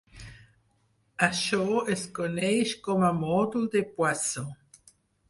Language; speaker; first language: Catalan; non-native, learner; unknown